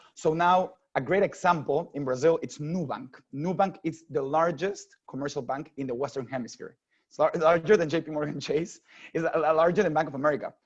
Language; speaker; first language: English; non-native, fluent; Spanish